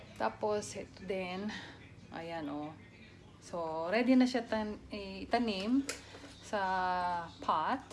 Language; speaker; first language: Filipino; non-native, local second language; Pampanga